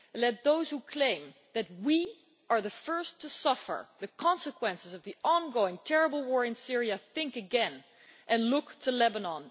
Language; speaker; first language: English; non-native, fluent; Dutch